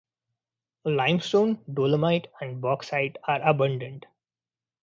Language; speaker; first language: English; non-native, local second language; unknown